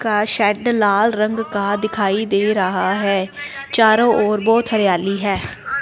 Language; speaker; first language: Hindi; non-native, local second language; Punjabi